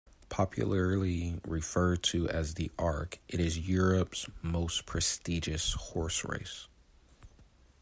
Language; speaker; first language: English; native; English